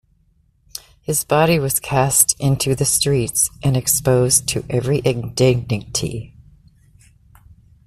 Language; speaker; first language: English; native; English